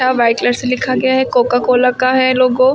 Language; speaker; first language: Hindi; native; Hindi